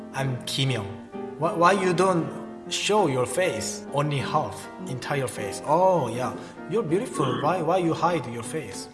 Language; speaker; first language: English; non-native, learner; Korean